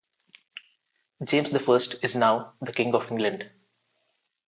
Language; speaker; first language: English; non-native, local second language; Telugu